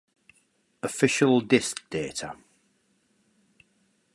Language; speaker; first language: English; native; English